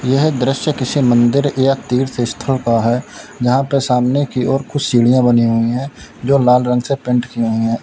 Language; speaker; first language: Hindi; native; Hindi